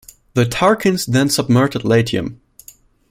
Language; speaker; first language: English; non-native, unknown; German